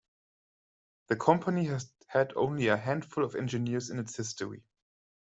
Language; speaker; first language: English; non-native, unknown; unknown